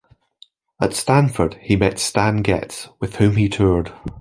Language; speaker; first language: English; native; English